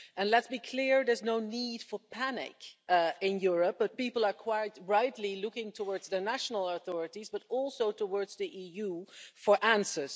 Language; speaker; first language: English; non-native, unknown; Dutch